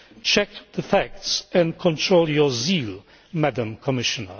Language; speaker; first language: English; non-native, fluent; Polish